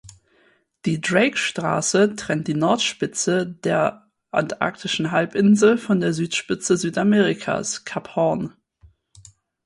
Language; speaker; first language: German; native; German